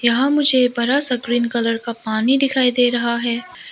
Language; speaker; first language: Hindi; non-native, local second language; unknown